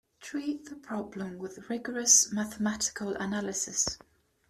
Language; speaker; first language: English; native; English